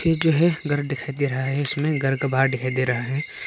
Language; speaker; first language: Hindi; non-native, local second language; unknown